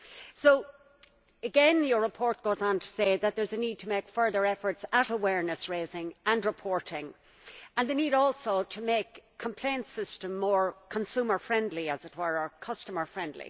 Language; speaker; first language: English; native; English